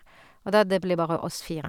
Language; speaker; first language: Norwegian; non-native, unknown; French